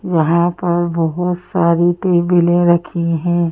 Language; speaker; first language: Hindi; native; Hindi